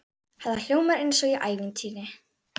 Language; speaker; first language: Icelandic; native; Icelandic